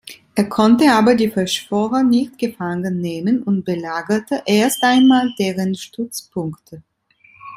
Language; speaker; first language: German; non-native, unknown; Italian